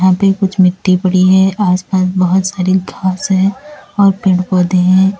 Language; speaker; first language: Hindi; native; Hindi